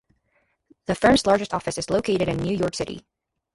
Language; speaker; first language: English; native; English